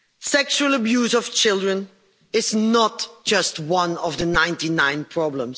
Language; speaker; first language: English; non-native, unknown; Dutch